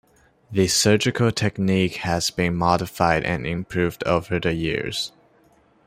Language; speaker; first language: English; non-native, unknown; Chinese